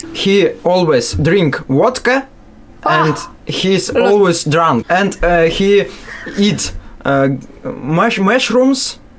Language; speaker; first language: English; non-native, learner; Russian